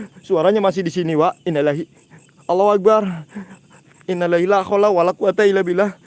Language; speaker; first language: Indonesian; non-native, local second language; Javanese